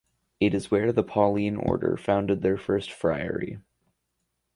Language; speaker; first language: English; native; English